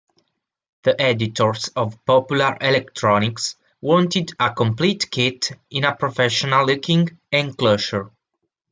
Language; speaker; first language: English; non-native, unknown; Italian